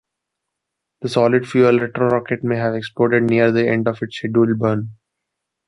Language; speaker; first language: English; non-native, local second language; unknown